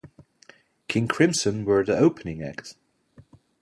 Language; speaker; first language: English; non-native, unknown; Dutch